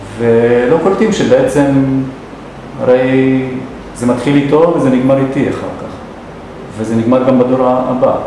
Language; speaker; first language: Hebrew; non-native, local second language; Arabic